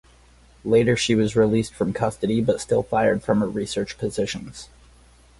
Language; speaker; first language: English; native; English